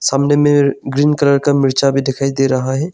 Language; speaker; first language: Hindi; non-native, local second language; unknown